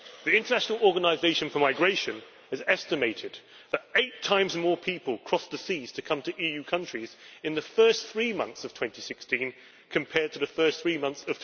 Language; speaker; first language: English; native; English